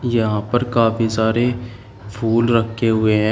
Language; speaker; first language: Hindi; native; Hindi